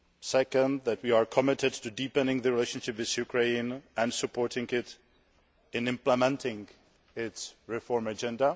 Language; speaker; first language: English; non-native, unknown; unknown